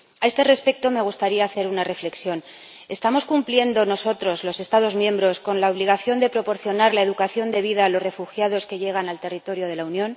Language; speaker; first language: Spanish; native; Spanish